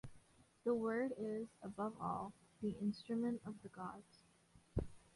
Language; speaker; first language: English; non-native, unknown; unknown